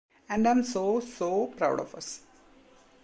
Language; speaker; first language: English; non-native, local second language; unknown